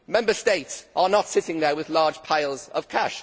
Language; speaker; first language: English; native; English